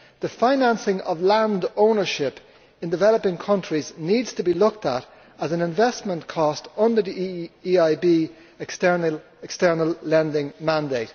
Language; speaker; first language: English; native; English